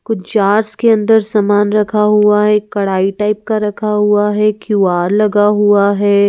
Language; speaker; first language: Hindi; native; Hindi